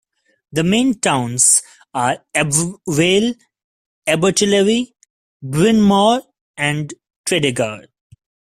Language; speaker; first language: English; non-native, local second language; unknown